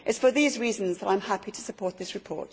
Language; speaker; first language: English; native; English